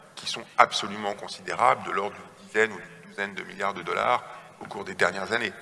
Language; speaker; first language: French; native; French